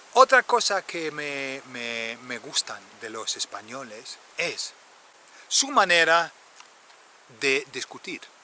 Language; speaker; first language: Spanish; non-native, fluent; English